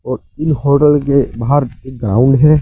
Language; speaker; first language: Hindi; native; Hindi